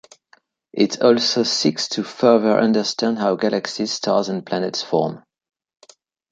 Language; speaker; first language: English; non-native, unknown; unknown